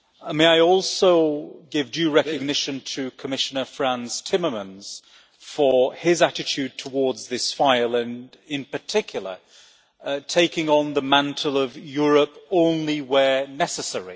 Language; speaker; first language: English; native; English